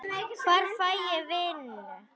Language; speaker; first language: Icelandic; native; Icelandic